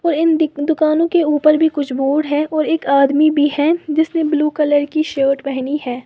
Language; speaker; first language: Hindi; native; Hindi